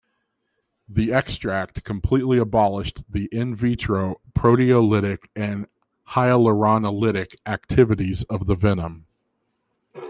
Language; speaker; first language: English; native; English